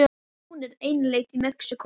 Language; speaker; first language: Icelandic; native; Icelandic